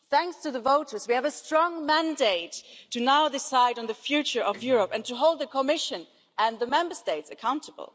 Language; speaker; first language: English; non-native, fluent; German